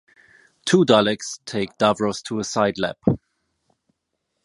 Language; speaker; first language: English; non-native, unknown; German